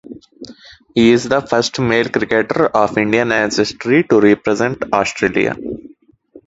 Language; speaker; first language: English; non-native, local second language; Telugu